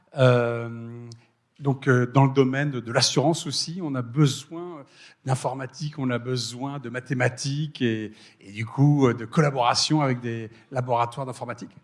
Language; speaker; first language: French; native; French